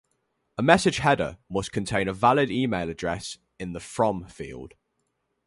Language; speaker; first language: English; native; English